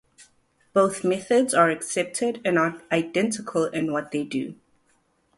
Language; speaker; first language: English; non-native, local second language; Zulu